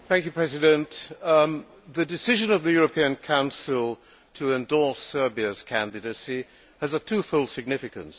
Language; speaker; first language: English; non-native, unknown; Hungarian